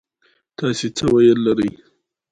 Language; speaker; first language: English; non-native, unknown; Pashto